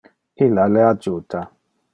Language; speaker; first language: Interlingua; non-native, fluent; Dutch